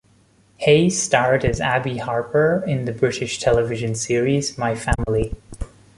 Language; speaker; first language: English; non-native, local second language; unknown